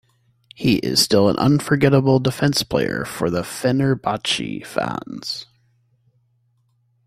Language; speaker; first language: English; native; English